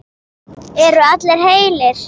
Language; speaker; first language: Icelandic; native; Icelandic